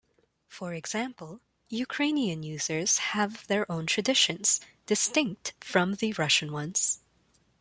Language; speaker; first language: English; non-native, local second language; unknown